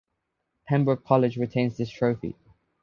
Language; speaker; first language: English; native; English